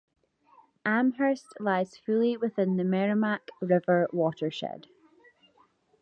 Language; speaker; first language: English; native; English